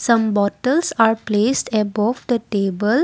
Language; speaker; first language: English; non-native, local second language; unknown